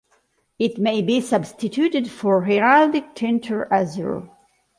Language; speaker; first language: English; non-native, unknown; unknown